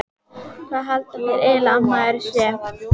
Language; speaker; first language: Icelandic; native; Icelandic